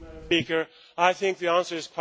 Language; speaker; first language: English; non-native, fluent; Swedish